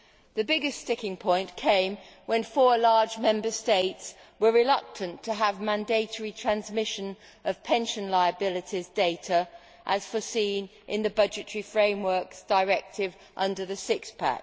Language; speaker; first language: English; native; English